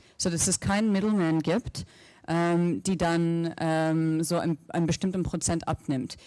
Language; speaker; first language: German; non-native, fluent; English